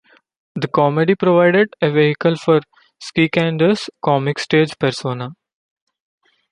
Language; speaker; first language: English; non-native, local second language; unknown